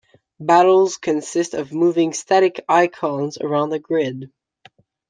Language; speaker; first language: English; non-native, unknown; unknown